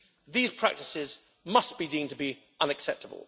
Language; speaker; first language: English; native; English